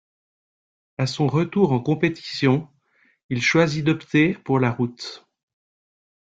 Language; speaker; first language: French; native; French